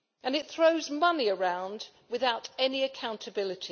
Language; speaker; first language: English; native; English